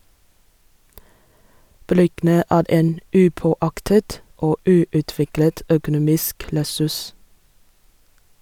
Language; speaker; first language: Norwegian; non-native, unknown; Chinese